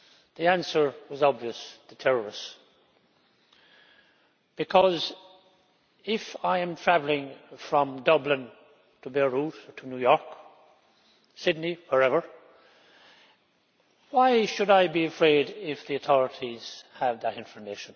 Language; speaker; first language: English; native; English